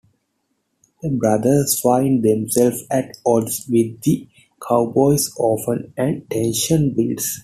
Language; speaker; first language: English; non-native, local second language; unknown